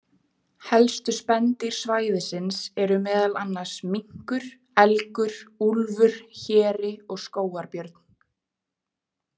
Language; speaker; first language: Icelandic; native; Icelandic